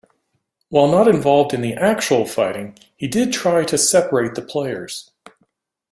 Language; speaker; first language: English; native; English